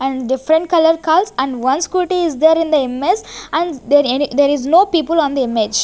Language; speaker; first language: English; non-native, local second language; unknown